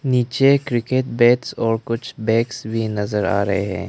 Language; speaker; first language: Hindi; non-native, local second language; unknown